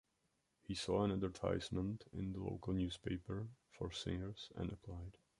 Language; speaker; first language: English; non-native, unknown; Czech